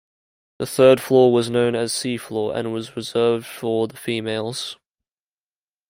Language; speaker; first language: English; native; English